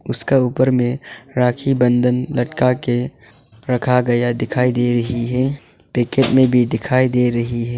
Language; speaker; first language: Hindi; non-native, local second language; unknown